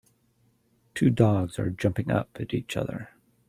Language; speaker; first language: English; native; English